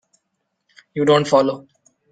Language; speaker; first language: English; non-native, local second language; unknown